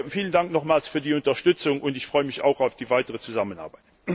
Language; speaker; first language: German; non-native, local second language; Luxembourgish